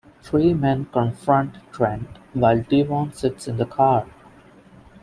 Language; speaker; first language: English; non-native, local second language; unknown